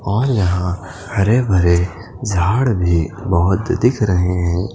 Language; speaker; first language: Hindi; non-native, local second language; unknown